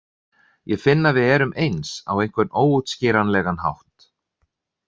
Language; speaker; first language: Icelandic; native; Icelandic